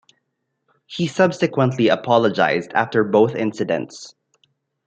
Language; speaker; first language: English; non-native, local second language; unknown